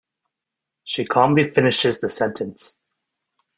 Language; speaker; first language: English; native; English